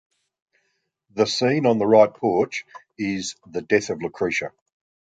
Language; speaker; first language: English; native; English